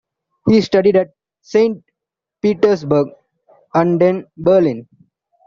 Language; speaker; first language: English; non-native, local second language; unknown